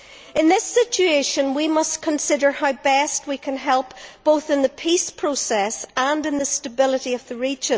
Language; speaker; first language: English; native; English